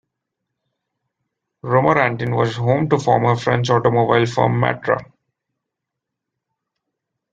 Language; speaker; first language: English; non-native, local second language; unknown